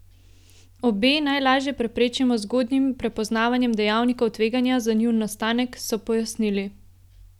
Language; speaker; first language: Slovenian; native; Slovenian